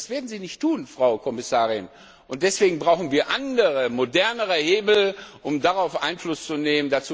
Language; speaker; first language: German; non-native, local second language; Luxembourgish